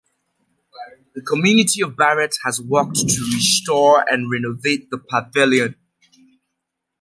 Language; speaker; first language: English; native; English